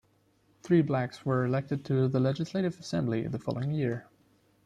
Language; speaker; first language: English; non-native, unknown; German